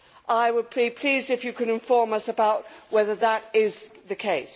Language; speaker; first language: English; native; English